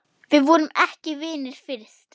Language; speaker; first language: Icelandic; non-native, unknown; German